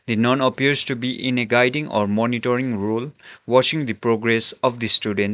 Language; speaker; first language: English; non-native, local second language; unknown